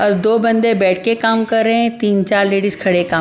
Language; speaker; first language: Hindi; non-native, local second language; Punjabi